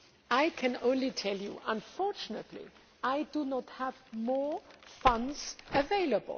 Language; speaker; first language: English; non-native, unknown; German